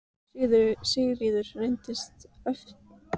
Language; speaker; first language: Icelandic; native; Icelandic